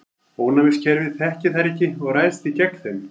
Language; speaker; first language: Icelandic; native; Icelandic